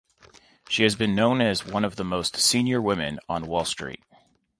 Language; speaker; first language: English; native; English